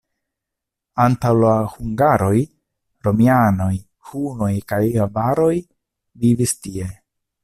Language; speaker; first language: Esperanto; non-native, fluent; Italian